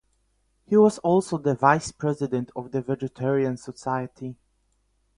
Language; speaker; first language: English; non-native, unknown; Polish